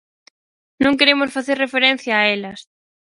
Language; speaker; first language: Galician; native; Galician